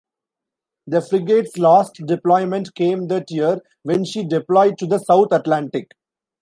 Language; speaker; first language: English; non-native, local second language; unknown